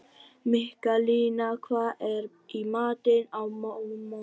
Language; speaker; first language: Icelandic; non-native, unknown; Vietnamese